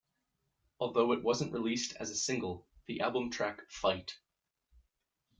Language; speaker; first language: English; native; English